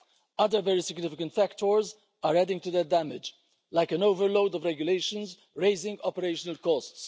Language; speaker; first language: English; non-native, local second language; Maltese